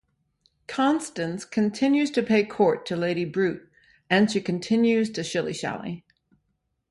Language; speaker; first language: English; native; English